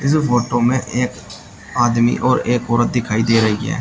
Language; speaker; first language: Hindi; native; Hindi